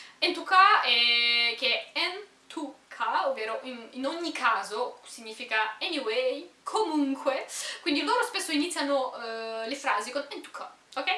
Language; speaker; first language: Italian; non-native, fluent; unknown